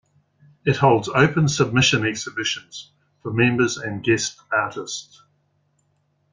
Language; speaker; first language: English; native; English